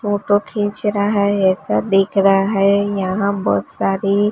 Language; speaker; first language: Hindi; non-native, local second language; Gujarati